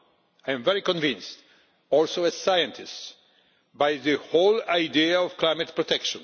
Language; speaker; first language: English; non-native, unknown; Polish